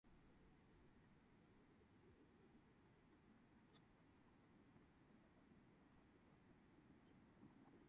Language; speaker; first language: English; non-native, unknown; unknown